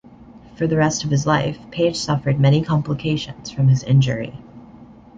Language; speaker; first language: English; native; English